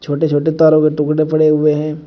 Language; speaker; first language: Hindi; native; Hindi